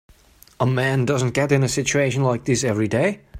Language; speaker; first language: English; non-native, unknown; German